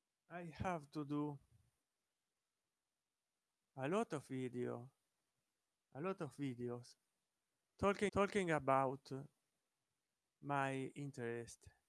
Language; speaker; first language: English; non-native, learner; Italian